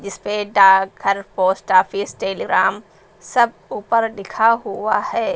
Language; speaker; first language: Hindi; native; Hindi